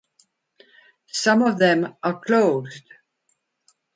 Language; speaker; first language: English; non-native, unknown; French